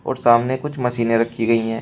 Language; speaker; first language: Hindi; native; Hindi